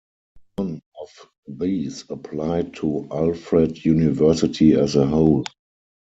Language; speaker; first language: English; non-native, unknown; German